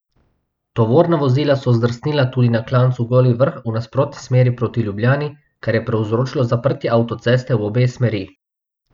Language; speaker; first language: Slovenian; non-native, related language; Bosnian